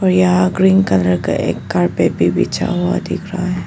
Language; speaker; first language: Hindi; non-native, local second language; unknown